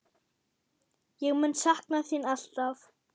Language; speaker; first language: Icelandic; non-native, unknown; German